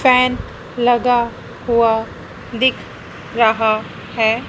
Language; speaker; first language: Hindi; native; Hindi